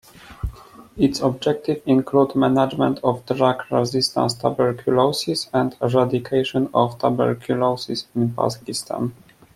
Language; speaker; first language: English; non-native, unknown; Polish